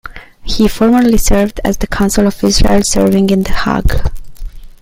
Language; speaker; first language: English; native; English